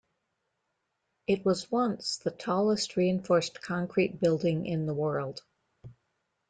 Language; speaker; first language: English; native; English